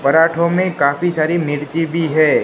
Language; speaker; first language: Hindi; non-native, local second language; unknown